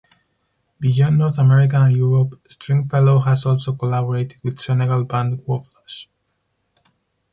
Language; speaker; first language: English; non-native, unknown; Spanish